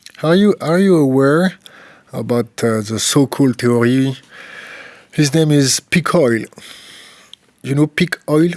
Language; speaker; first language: English; non-native, fluent; French